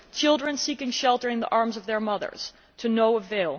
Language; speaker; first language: English; non-native, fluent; Dutch